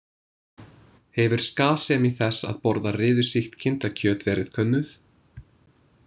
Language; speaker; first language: Icelandic; non-native, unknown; English